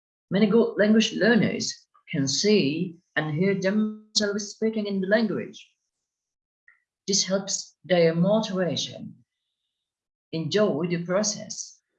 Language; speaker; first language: English; non-native, fluent; Turkish